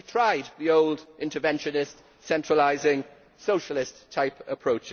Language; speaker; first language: English; native; English